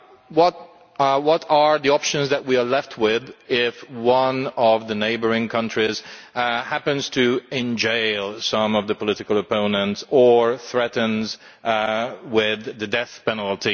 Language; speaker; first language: English; non-native, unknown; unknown